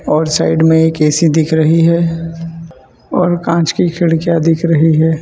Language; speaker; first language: Hindi; non-native, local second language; Gujarati